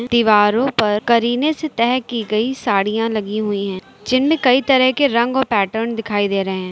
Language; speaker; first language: Hindi; native; Hindi